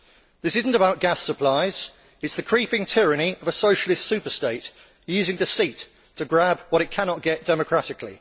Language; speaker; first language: English; native; English